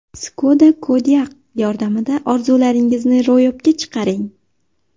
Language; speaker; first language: Uzbek; native; Uzbek